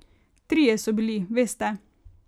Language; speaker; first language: Slovenian; native; Slovenian